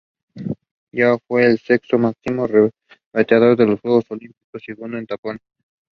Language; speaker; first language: English; non-native, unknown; Spanish